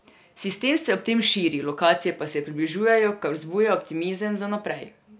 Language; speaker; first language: Slovenian; non-native, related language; Serbian